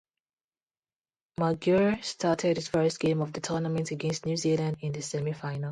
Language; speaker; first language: English; non-native, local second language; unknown